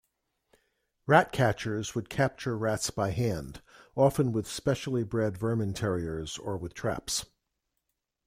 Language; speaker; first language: English; native; English